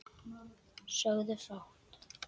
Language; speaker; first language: Icelandic; native; Icelandic